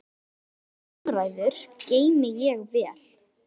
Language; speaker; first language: Icelandic; native; Icelandic